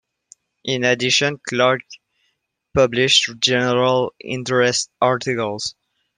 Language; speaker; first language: English; non-native, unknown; French